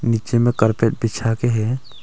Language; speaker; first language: Hindi; non-native, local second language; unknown